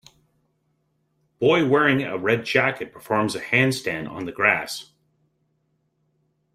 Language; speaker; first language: English; native; English